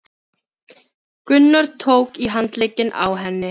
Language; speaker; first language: Icelandic; non-native, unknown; Filipino